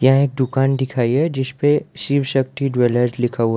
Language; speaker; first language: Hindi; non-native, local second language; Gujarati